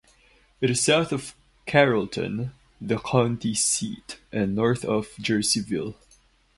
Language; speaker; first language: English; non-native, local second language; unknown